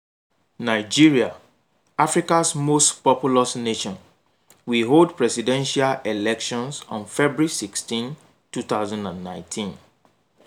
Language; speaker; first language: English; non-native, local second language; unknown